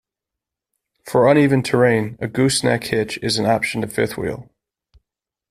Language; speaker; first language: English; native; English